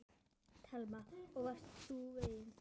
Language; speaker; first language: Icelandic; native; Icelandic